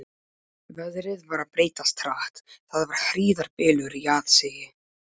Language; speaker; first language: Icelandic; non-native, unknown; Polish